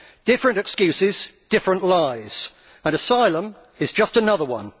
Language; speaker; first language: English; native; English